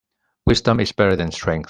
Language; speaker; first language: English; non-native, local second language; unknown